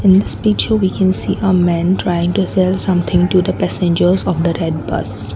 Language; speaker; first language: English; non-native, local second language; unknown